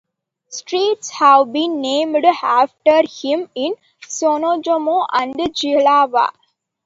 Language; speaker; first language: English; non-native, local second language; Tamil